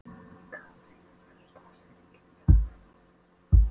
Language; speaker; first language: Icelandic; non-native, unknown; Polish